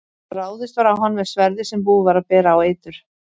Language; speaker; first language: Icelandic; native; Icelandic